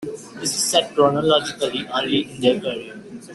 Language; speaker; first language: English; native; English